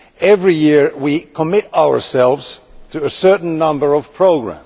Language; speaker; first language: English; non-native, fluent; Finnish